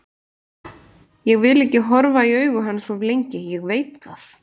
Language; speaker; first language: Icelandic; native; Icelandic